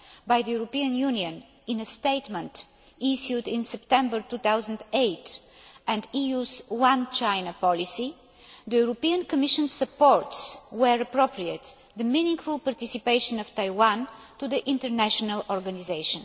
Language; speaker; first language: English; non-native, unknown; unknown